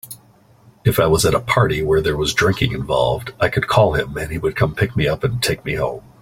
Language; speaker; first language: English; native; English